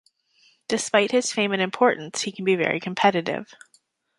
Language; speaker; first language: English; native; English